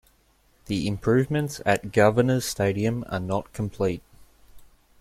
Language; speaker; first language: English; native; English